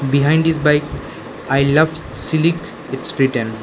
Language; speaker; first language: English; non-native, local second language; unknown